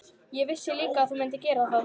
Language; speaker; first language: Icelandic; native; Icelandic